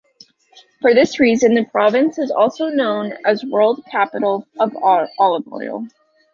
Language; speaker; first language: English; native; English